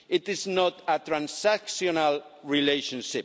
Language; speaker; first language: English; non-native, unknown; Spanish